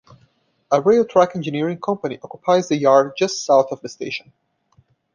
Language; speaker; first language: English; non-native, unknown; Portuguese